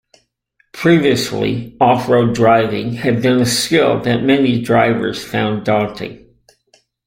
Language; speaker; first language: English; native; English